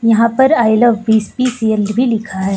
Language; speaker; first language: Hindi; native; Hindi